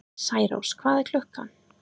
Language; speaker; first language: Icelandic; non-native, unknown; English